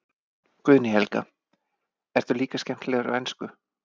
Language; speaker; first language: Icelandic; native; Icelandic